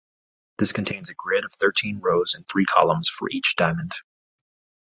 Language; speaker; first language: English; native; English